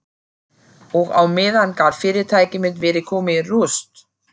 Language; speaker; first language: Icelandic; non-native, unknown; German